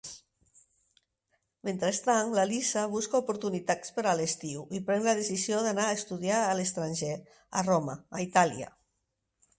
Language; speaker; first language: Catalan; non-native, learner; Spanish